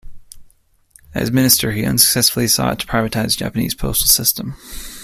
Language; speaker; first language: English; native; English